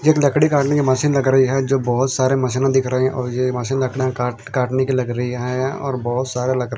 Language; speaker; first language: Hindi; non-native, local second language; Punjabi